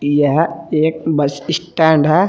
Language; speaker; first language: Hindi; native; Hindi